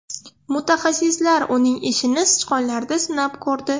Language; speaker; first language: Uzbek; non-native, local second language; Russian